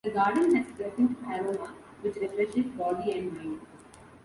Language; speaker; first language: English; non-native, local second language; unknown